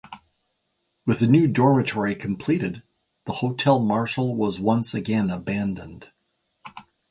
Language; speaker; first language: English; native; English